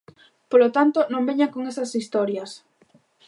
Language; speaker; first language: Galician; native; Galician